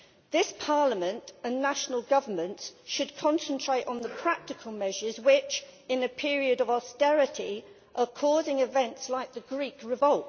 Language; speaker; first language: English; native; English